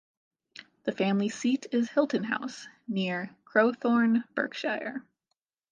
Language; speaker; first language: English; native; English